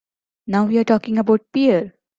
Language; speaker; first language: English; non-native, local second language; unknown